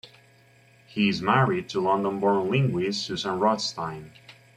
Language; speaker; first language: English; native; English